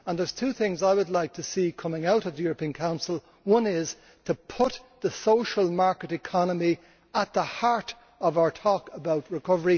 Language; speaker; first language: English; native; English